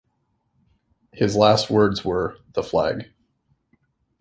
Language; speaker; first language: English; native; English